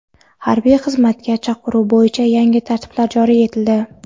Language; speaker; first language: Uzbek; non-native, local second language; Kara-Kalpak